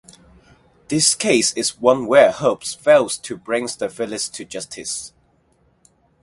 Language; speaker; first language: English; non-native, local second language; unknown